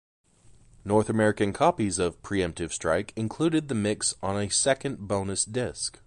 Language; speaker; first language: English; native; English